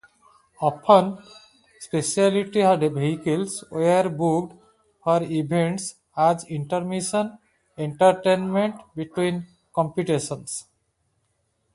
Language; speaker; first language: English; non-native, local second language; Odia